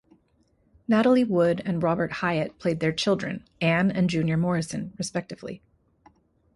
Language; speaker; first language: English; native; English